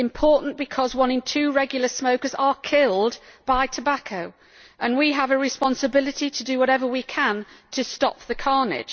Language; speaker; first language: English; native; English